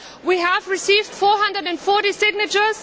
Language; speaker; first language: English; non-native, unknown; Greek